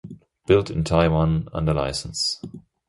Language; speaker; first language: English; non-native, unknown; German